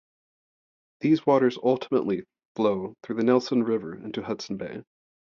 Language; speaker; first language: English; native; English